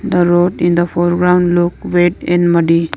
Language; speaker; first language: English; non-native, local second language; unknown